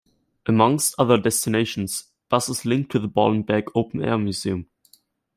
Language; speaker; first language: English; non-native, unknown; German